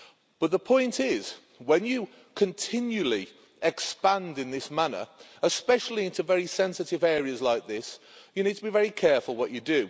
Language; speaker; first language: English; native; English